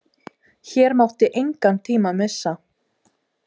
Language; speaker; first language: Icelandic; native; Icelandic